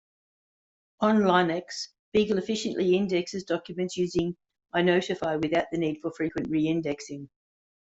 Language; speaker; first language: English; native; English